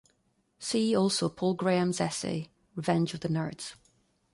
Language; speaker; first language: English; non-native, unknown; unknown